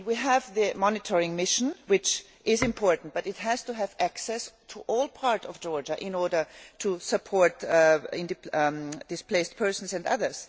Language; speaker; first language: English; non-native, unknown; German